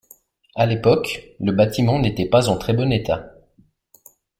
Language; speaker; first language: French; native; French